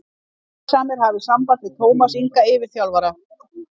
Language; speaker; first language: Icelandic; native; Icelandic